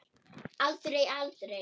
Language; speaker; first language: Icelandic; non-native, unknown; German